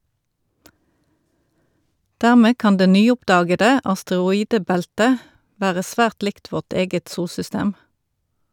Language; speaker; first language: Norwegian; native; Norwegian